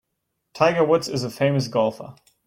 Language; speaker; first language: English; non-native, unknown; German